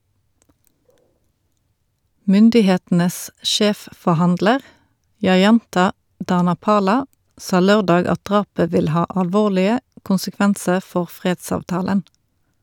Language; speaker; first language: Norwegian; native; Norwegian